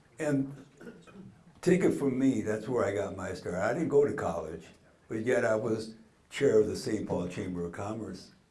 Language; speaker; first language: English; native; English